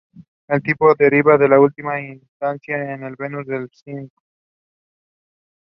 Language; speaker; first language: English; non-native, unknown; Spanish